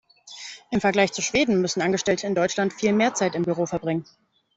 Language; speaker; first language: German; native; German